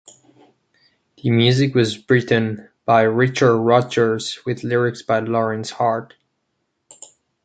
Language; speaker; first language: English; non-native, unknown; Catalan